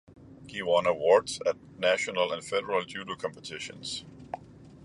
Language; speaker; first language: English; non-native, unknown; Danish